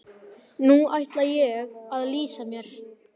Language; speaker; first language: Icelandic; native; Icelandic